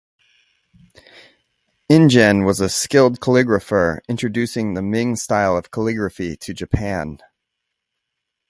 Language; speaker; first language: English; native; English